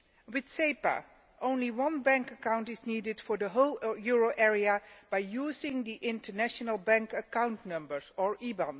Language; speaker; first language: English; non-native, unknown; Dutch